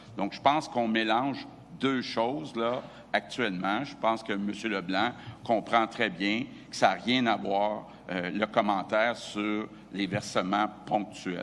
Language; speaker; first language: French; native; French